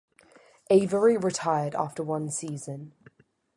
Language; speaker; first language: English; native; English